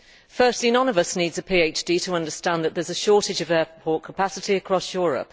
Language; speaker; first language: English; native; English